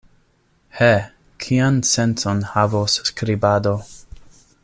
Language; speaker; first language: Esperanto; non-native, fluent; English